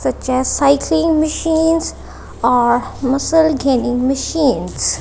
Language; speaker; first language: English; non-native, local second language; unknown